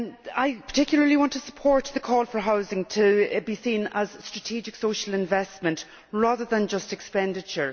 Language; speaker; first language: English; native; English